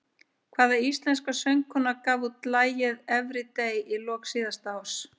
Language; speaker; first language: Icelandic; native; Icelandic